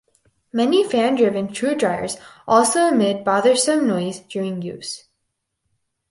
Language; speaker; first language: English; native; English